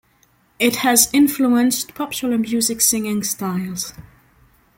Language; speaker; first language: English; non-native, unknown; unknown